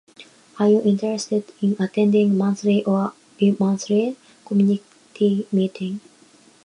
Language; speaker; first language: English; non-native, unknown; Japanese